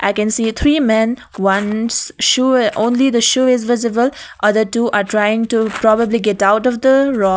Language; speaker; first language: English; non-native, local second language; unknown